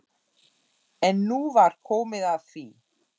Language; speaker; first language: Icelandic; non-native, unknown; German